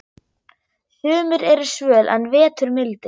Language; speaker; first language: Icelandic; non-native, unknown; German